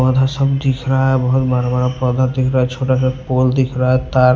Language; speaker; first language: Hindi; non-native, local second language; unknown